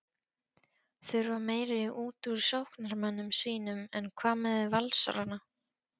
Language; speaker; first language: Icelandic; non-native, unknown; Polish